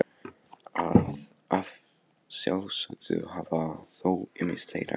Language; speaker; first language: Icelandic; non-native, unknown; Polish